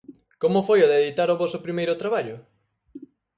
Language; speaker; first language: Galician; native; Galician